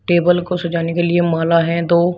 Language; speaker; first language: Hindi; native; Hindi